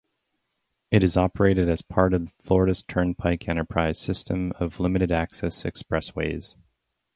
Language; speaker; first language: English; native; English